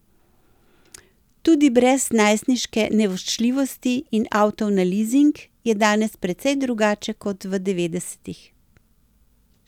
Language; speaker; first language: Slovenian; native; Slovenian